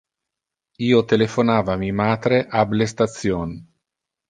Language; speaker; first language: Interlingua; non-native, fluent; Italian